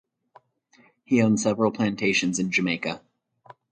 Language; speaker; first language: English; native; English